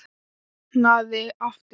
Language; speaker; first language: Icelandic; non-native, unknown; Thai